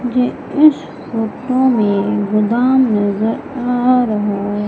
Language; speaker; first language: Hindi; native; Hindi